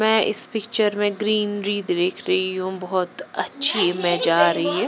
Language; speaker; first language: Hindi; non-native, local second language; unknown